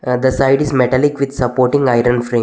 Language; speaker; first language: English; non-native, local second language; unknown